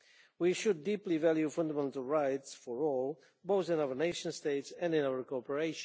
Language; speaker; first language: English; non-native, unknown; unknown